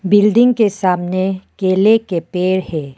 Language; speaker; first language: Hindi; non-native, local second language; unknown